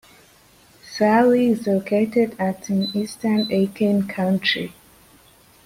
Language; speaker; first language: English; native; English